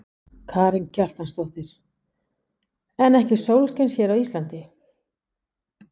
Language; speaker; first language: Icelandic; non-native, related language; Danish